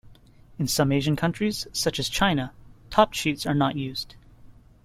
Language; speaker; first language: English; native; English